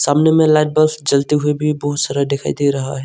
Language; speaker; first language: Hindi; non-native, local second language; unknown